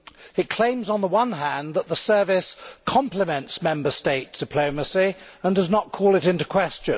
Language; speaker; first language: English; native; English